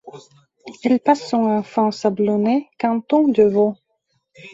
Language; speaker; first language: French; non-native, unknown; Belarusian